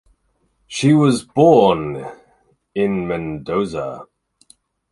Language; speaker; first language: English; native; English